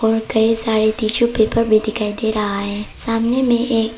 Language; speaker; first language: Hindi; non-native, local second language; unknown